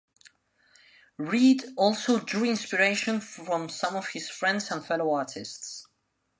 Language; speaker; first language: English; non-native, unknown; Spanish